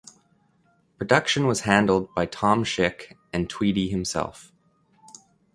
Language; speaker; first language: English; native; English